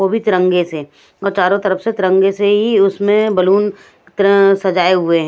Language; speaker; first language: Hindi; non-native, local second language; Punjabi